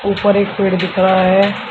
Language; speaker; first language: Hindi; native; Hindi